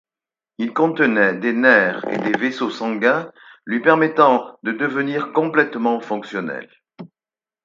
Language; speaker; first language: French; native; French